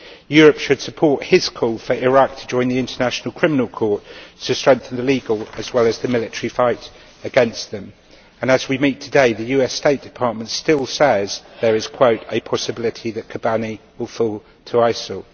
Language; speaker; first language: English; native; English